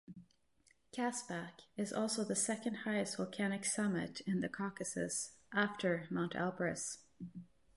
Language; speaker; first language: English; non-native, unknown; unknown